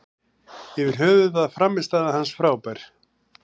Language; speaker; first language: Icelandic; native; Icelandic